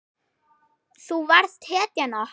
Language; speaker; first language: Icelandic; non-native, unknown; German